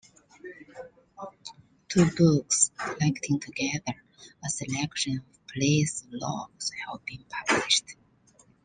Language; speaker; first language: English; non-native, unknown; Chinese